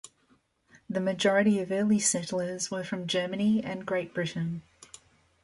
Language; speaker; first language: English; native; English